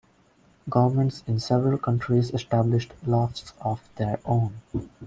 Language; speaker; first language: English; non-native, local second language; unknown